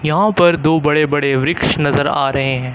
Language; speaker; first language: Hindi; native; Hindi